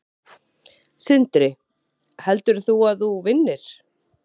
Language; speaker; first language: Icelandic; native; Icelandic